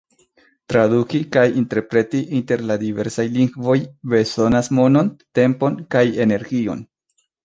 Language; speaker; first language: Esperanto; non-native, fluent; Spanish